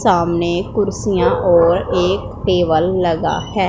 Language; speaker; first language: Hindi; non-native, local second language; Punjabi